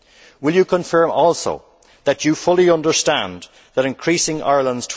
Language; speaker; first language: English; native; English